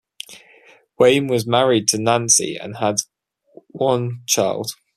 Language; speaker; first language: English; native; English